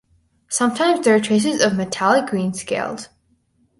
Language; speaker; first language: English; native; English